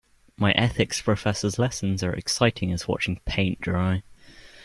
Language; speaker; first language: English; native; English